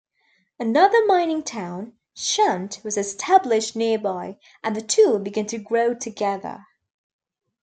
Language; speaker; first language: English; native; English